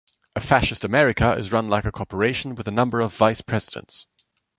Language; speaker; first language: English; non-native, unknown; German